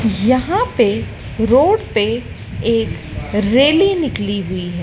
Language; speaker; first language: Hindi; native; Hindi